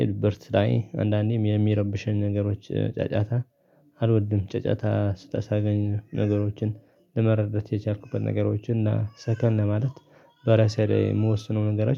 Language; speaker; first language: Amharic; non-native, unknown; Tigrinya